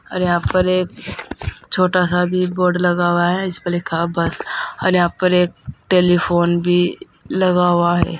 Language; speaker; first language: Hindi; native; Hindi